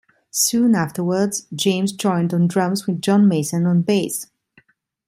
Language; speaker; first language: English; non-native, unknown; Italian